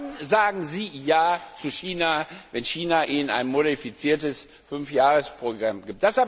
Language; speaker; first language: German; non-native, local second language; Luxembourgish